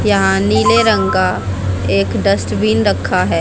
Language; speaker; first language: Hindi; native; Hindi